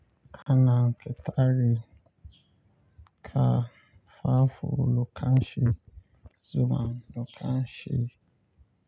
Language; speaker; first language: Hausa; non-native, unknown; Yoruba